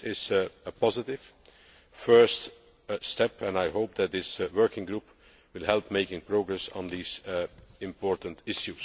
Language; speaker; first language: English; non-native, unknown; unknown